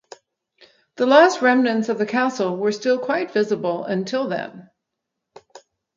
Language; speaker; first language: English; native; English